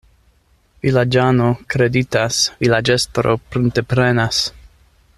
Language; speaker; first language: Esperanto; non-native, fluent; English